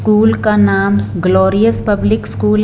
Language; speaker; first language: Hindi; non-native, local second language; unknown